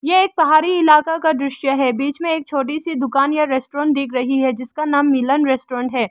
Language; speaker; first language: Hindi; non-native, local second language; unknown